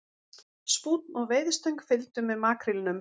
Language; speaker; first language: Icelandic; native; Icelandic